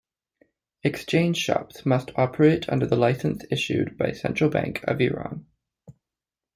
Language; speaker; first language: English; native; English